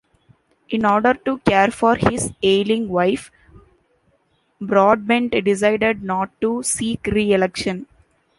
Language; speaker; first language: English; non-native, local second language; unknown